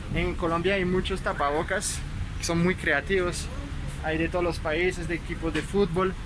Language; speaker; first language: Spanish; non-native, fluent; French